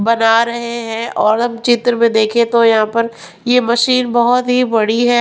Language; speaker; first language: Hindi; non-native, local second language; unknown